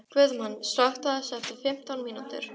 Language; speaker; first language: Icelandic; native; Icelandic